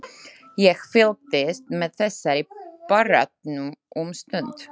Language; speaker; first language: Icelandic; non-native, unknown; Slovak